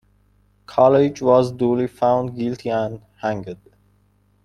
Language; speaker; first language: English; non-native, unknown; Persian